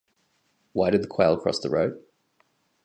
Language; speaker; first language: English; native; English